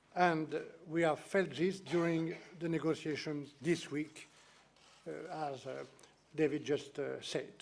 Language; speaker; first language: English; non-native, fluent; French